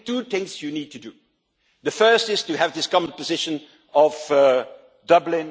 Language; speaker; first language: English; non-native, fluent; Dutch